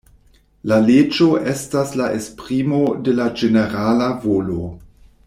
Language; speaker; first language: Esperanto; non-native, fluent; German